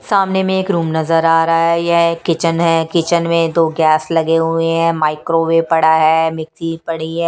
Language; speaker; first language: Hindi; non-native, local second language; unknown